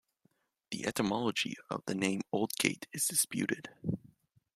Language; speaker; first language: English; native; English